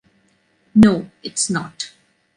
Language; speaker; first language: English; non-native, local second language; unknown